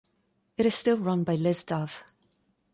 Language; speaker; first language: English; non-native, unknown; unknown